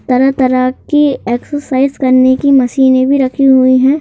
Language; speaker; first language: Hindi; native; Hindi